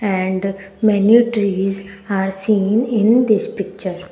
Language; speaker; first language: English; non-native, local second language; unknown